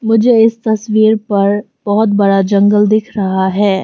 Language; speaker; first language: Hindi; non-native, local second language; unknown